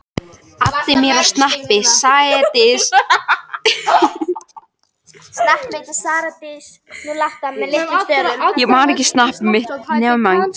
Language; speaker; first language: Icelandic; native; Icelandic